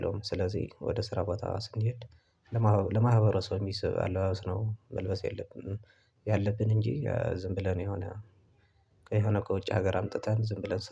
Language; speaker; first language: Amharic; non-native, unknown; Tigrinya